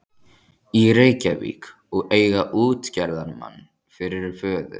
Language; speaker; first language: Icelandic; native; Icelandic